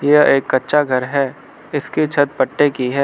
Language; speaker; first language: Hindi; non-native, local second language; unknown